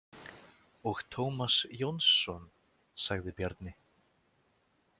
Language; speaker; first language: Icelandic; native; Icelandic